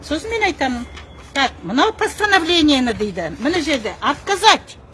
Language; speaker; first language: Russian; non-native, local second language; Kazakh